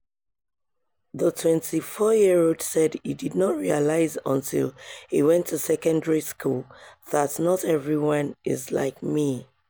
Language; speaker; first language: English; non-native, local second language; Yoruba